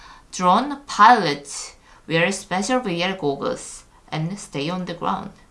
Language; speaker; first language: English; non-native, learner; Korean